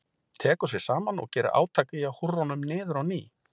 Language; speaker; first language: Icelandic; native; Icelandic